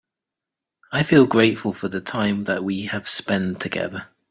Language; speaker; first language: English; native; English